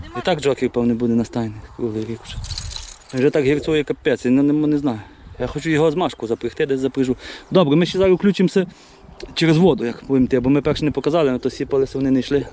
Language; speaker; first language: Ukrainian; native; Ukrainian